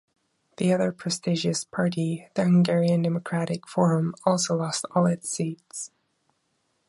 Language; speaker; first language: English; non-native, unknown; German